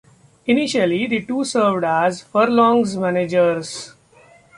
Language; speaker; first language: English; non-native, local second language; Marathi